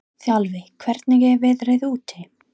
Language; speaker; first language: Icelandic; non-native, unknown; English